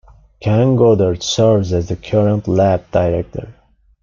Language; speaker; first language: English; non-native, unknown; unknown